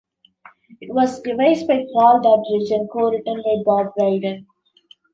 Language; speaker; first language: English; non-native, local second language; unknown